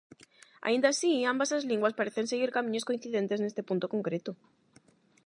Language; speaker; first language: Galician; non-native, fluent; Spanish